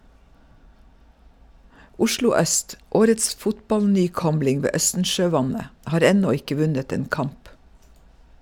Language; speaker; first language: Norwegian; native; Norwegian